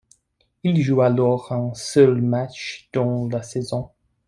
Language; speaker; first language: French; non-native, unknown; English